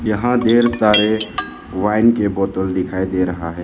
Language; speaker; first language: Hindi; non-native, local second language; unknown